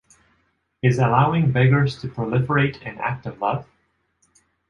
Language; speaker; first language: English; non-native, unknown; Japanese